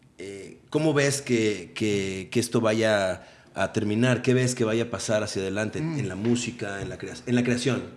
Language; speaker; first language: Spanish; native; Spanish